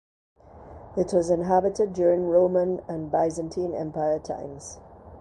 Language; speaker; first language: English; native; English